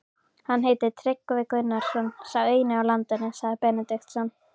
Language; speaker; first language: Icelandic; native; Icelandic